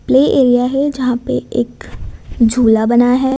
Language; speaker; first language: Hindi; non-native, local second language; Gujarati